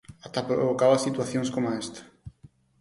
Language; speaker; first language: Galician; non-native, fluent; Spanish